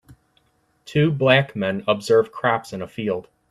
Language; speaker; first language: English; native; English